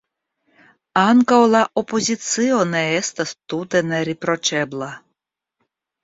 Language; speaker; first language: Esperanto; non-native, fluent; Russian